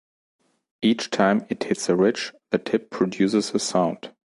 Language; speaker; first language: English; non-native, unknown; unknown